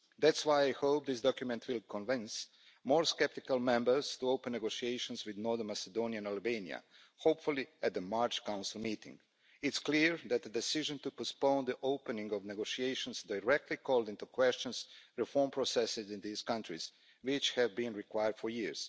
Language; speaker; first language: English; non-native, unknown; Croatian